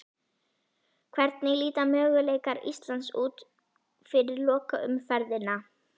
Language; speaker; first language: Icelandic; native; Icelandic